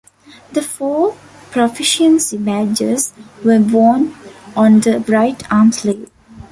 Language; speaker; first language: English; non-native, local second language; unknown